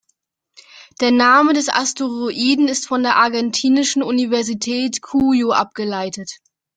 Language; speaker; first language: German; native; German